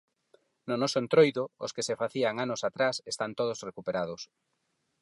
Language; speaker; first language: Galician; non-native, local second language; Spanish